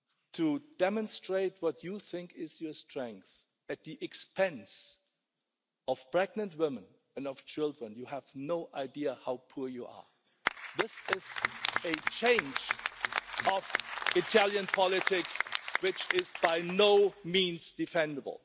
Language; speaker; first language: English; non-native, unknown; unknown